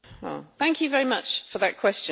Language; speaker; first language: English; native; English